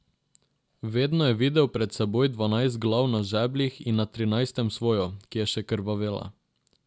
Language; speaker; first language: Slovenian; non-native, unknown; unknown